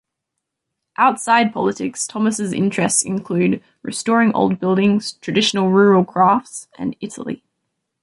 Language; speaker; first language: English; native; English